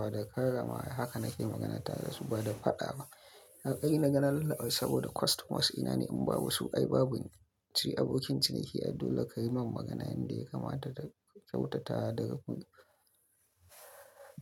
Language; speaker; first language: Hausa; native; Hausa